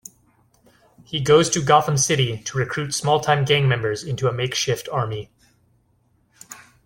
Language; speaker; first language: English; native; English